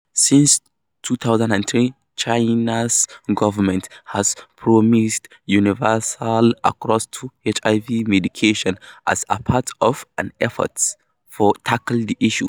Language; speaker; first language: English; non-native, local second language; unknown